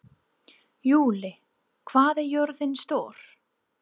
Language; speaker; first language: Icelandic; non-native, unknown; English